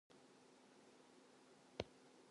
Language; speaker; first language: English; non-native, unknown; Japanese